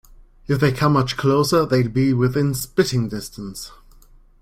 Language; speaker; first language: English; non-native, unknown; German